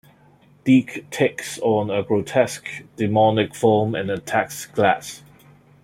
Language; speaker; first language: English; non-native, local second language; Cantonese